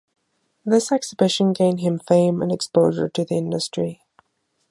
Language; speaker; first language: English; non-native, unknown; German